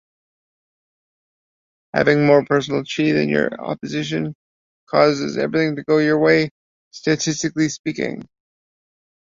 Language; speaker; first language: English; native; English